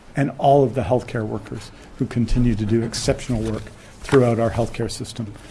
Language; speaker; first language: English; native; English